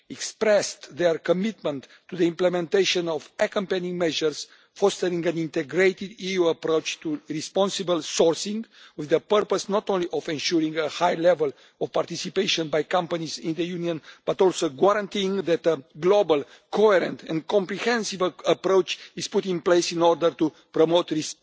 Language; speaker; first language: English; non-native, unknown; Romanian